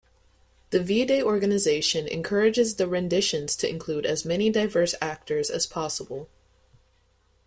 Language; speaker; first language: English; native; English